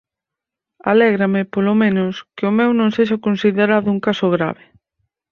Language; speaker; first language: Galician; native; Galician